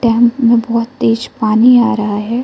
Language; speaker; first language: Hindi; non-native, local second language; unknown